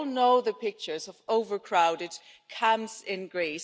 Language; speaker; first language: English; non-native, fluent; German